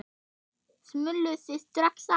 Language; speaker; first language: Icelandic; non-native, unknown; German